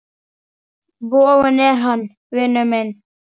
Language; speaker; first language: Icelandic; native; Icelandic